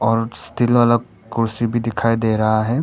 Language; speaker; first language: Hindi; non-native, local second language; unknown